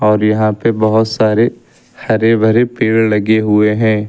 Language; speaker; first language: Hindi; native; Hindi